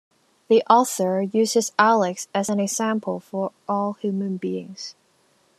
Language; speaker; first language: English; non-native, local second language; Cantonese